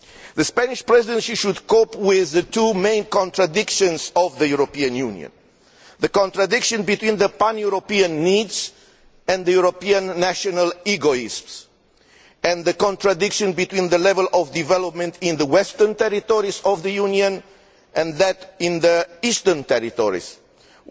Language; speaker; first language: English; non-native, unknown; Romanian